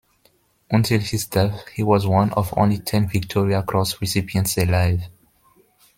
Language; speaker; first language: English; non-native, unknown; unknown